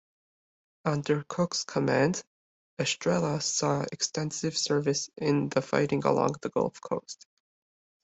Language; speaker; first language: English; native; English